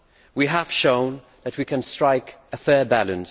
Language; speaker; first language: English; non-native, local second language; Maltese